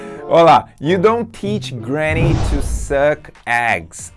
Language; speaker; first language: English; non-native, fluent; Portuguese